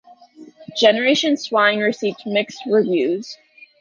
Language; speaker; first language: English; native; English